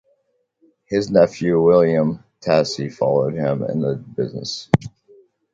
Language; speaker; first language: English; native; English